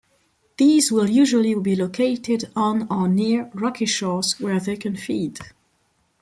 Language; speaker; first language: English; non-native, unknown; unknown